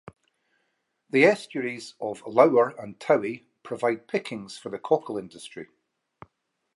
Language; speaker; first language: English; native; English